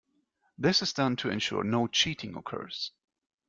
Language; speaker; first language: English; non-native, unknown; German